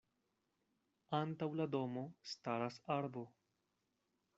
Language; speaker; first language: Esperanto; non-native, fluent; Spanish